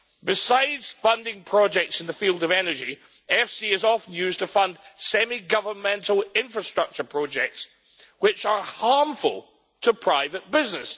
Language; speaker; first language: English; native; English